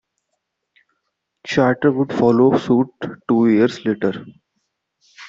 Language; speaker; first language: English; non-native, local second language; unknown